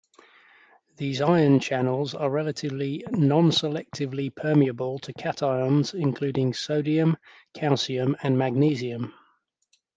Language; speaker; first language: English; native; English